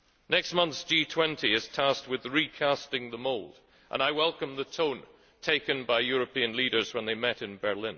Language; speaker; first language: English; native; English